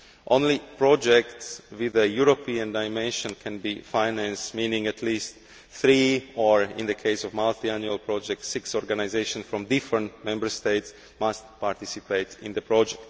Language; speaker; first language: English; non-native, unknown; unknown